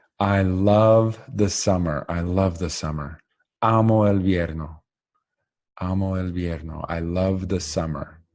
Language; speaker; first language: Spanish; non-native, learner; English